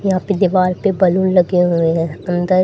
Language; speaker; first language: Hindi; native; Hindi